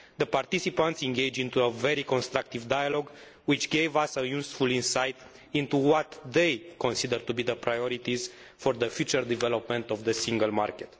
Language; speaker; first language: English; non-native, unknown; Romanian